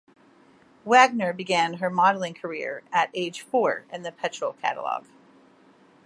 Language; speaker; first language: English; native; English